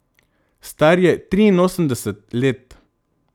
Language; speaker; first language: Slovenian; non-native, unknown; Macedonian